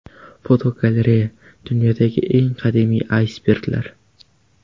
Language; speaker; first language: Uzbek; non-native, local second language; Kara-Kalpak